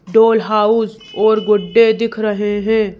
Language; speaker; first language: Hindi; native; Hindi